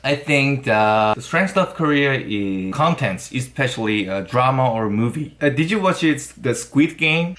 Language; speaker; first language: English; non-native, learner; Korean